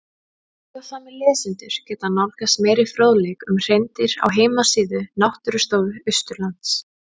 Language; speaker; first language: Icelandic; native; Icelandic